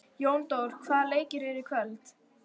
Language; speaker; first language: Icelandic; native; Icelandic